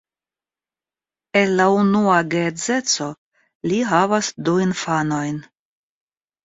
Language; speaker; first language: Esperanto; non-native, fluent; Russian